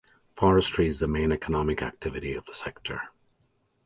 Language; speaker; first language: English; native; English